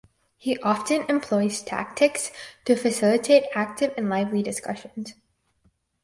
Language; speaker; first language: English; native; English